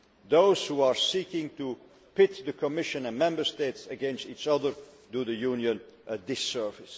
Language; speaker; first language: English; non-native, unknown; Dutch